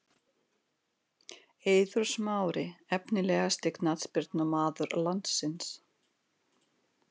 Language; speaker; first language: Icelandic; non-native, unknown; Russian